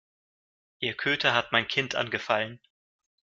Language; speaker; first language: German; non-native, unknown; Russian